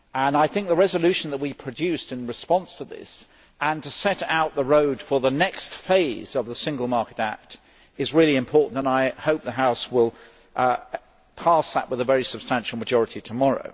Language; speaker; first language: English; native; English